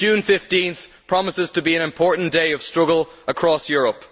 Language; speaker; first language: English; native; English